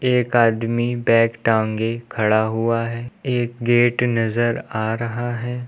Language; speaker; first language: Hindi; native; Hindi